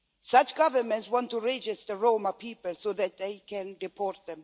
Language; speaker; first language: English; non-native, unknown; Swedish